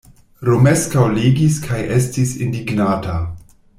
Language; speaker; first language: Esperanto; non-native, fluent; German